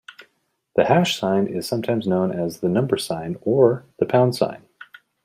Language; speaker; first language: English; native; English